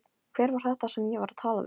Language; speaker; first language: Icelandic; non-native, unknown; Polish